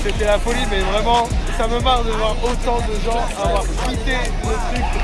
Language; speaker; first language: French; native; French